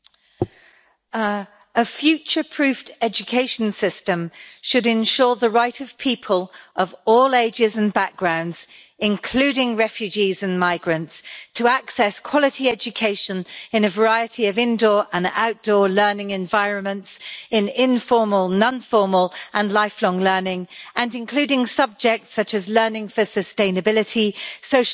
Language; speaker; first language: English; native; English